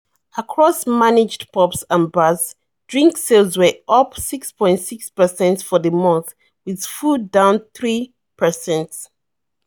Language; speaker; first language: English; non-native, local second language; Yoruba